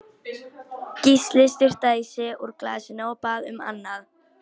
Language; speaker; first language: Icelandic; non-native, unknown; Polish